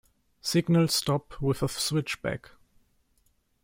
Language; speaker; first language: English; non-native, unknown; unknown